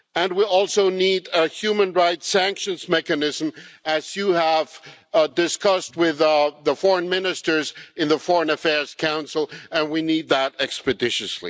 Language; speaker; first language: English; non-native, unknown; German